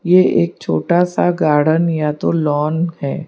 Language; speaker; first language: Hindi; non-native, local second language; Gujarati